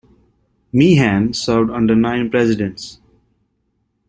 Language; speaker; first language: English; native; English